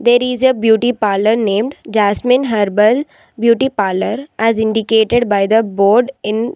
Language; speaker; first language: English; non-native, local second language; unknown